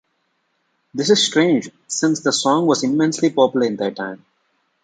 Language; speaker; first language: English; non-native, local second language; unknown